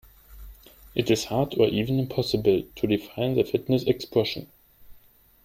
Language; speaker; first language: English; non-native, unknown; German